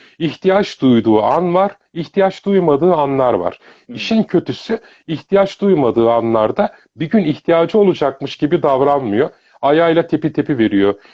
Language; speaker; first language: Turkish; early bilingual, heritage; Turkish